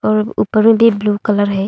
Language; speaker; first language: Hindi; non-native, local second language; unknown